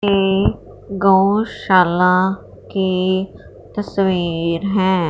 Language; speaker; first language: Hindi; non-native, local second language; Punjabi